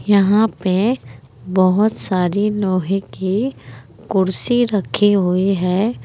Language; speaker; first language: Hindi; native; Hindi